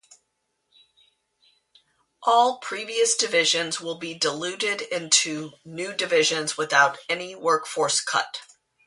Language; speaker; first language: English; native; English